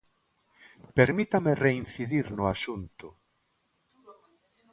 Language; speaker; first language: Galician; non-native, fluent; Spanish